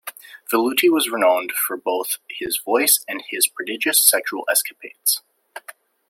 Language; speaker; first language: English; native; English